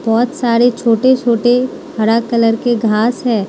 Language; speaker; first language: Hindi; non-native, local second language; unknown